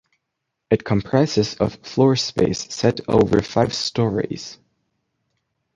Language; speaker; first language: English; non-native, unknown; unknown